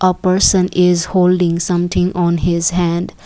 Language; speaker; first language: English; non-native, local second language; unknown